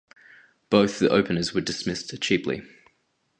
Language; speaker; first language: English; native; English